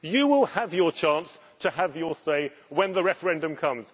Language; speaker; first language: English; native; English